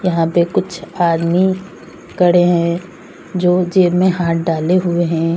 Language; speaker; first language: Hindi; native; Hindi